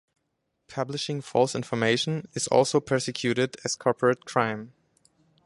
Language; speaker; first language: English; non-native, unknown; German